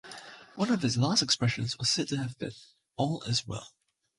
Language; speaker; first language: English; non-native, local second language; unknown